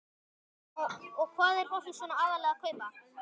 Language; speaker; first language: Icelandic; native; Icelandic